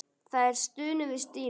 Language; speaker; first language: Icelandic; native; Icelandic